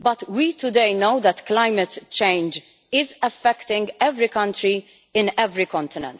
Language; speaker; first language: English; non-native, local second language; Maltese